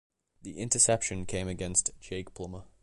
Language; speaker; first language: English; native; English